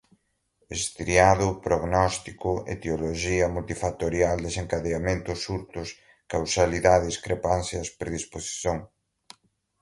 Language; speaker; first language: Portuguese; non-native, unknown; Galician